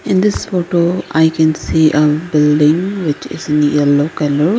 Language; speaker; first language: English; non-native, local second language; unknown